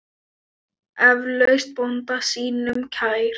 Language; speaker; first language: Icelandic; non-native, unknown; Thai